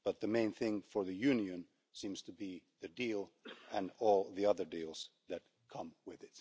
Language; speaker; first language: English; non-native, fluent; Finnish